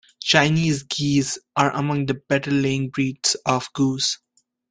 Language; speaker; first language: English; native; English